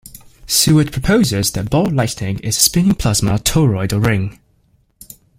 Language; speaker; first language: English; native; English